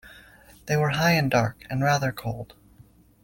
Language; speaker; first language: English; native; English